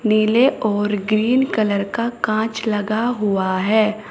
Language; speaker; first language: Hindi; native; Hindi